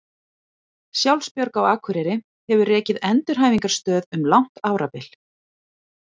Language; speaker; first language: Icelandic; native; Icelandic